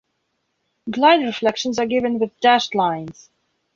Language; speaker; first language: English; non-native, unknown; Belarusian